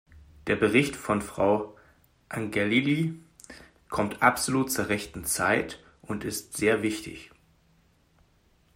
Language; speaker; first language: German; native; German